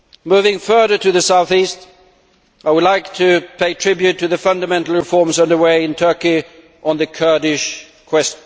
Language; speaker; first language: English; non-native, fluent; Swedish